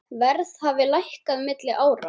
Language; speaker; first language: Icelandic; native; Icelandic